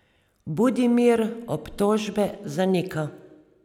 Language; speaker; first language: Slovenian; native; Slovenian